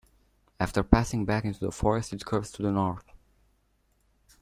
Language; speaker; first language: English; native; English